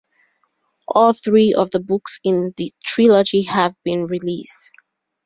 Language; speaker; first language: English; native; English